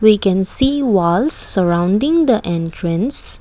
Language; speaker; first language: English; non-native, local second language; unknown